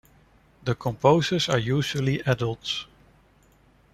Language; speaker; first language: English; non-native, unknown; Dutch